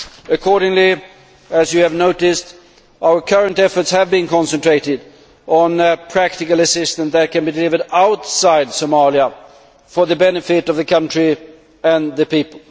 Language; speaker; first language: English; non-native, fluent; Swedish